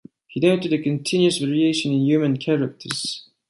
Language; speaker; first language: English; non-native, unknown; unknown